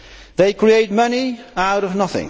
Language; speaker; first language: English; non-native, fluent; Dutch